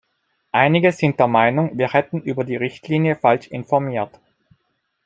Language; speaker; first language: German; non-native, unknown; Italian